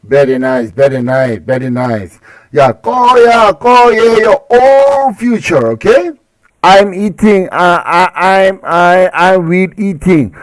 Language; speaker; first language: English; non-native, learner; Korean